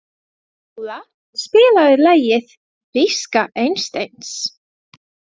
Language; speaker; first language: Icelandic; non-native, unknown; Latvian